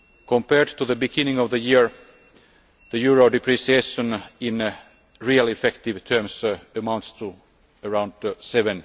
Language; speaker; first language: English; non-native, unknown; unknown